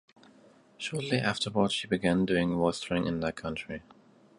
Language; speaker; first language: English; native; English